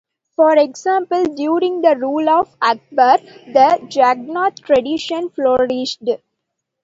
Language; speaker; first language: English; non-native, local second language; Tamil